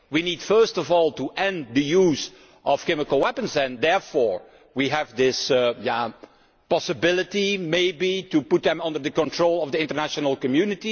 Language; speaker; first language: English; non-native, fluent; Dutch